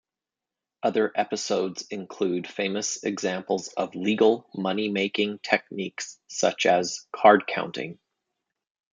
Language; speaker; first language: English; native; English